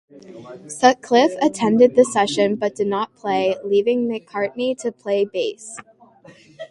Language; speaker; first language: English; native; English